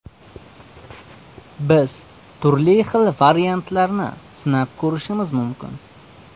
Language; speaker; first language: Uzbek; native; Uzbek